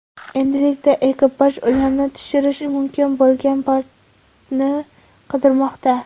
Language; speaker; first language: Uzbek; non-native, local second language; Kara-Kalpak